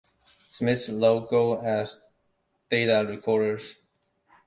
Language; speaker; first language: English; non-native, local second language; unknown